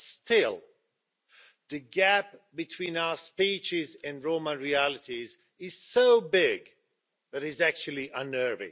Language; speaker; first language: English; non-native, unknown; Swedish